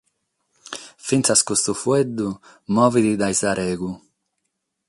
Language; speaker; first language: Sardinian; non-native, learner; Catalan